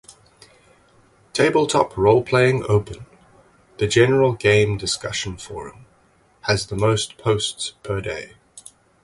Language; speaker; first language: English; native; English